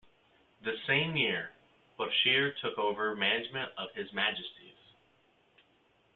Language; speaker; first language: English; native; English